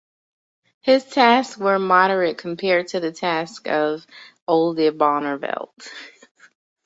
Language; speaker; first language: English; native; English